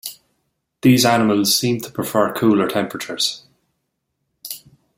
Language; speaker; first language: English; native; English